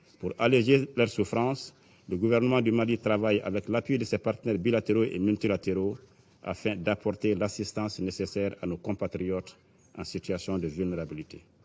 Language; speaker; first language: French; non-native, local second language; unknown